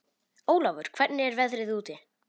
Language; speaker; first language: Icelandic; non-native, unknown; Polish